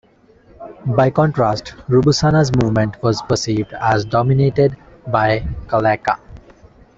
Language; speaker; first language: English; non-native, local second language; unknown